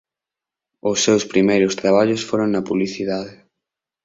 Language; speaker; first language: Galician; native; Galician